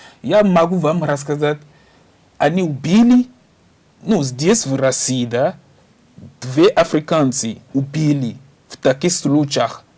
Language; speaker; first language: Russian; non-native, learner; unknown